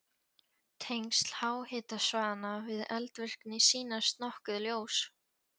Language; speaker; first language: Icelandic; non-native, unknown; Polish